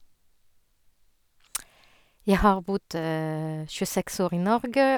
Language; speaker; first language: Norwegian; non-native, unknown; French